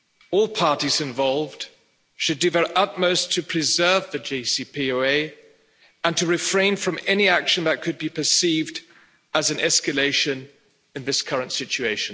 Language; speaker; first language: English; non-native, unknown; German